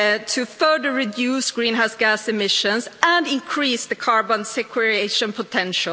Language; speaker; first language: English; non-native, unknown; Swedish